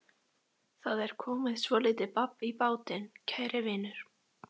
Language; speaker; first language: Icelandic; native; Icelandic